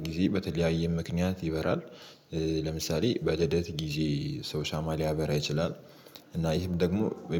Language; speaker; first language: Amharic; native; Amharic